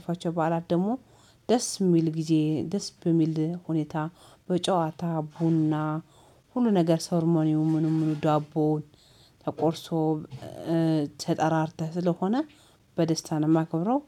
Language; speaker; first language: Amharic; native; Amharic